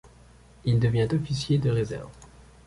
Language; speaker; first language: French; native; French